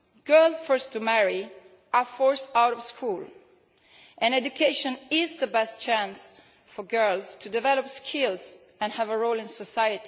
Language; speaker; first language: English; non-native, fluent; Italian